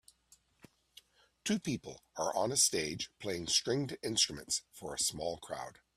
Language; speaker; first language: English; native; English